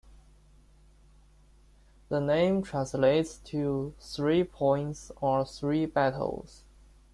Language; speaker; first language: English; non-native, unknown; Chinese